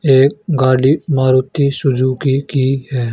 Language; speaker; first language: Hindi; native; Hindi